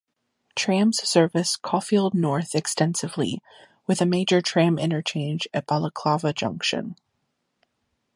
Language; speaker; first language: English; native; English